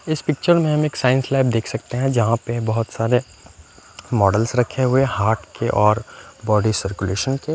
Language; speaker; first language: Hindi; non-native, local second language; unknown